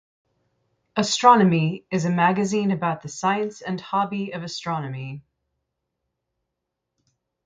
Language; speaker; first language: English; native; English